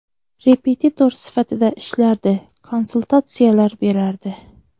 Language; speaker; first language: Uzbek; native; Uzbek